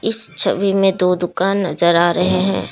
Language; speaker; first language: Hindi; non-native, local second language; Assamese